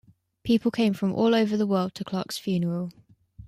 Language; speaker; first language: English; native; English